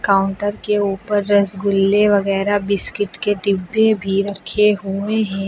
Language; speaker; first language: Hindi; native; Hindi